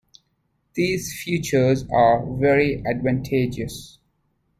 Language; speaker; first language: English; native; English